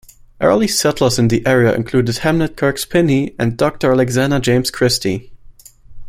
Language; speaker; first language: English; non-native, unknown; German